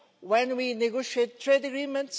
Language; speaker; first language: English; non-native, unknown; Portuguese